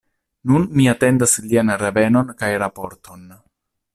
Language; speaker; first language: Esperanto; non-native, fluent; Italian